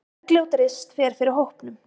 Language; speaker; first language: Icelandic; native; Icelandic